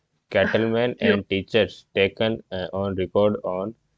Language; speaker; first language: English; non-native, local second language; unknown